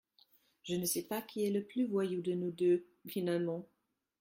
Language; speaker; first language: French; non-native, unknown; German